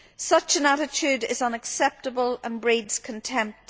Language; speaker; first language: English; native; English